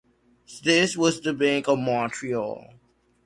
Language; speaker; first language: English; native; English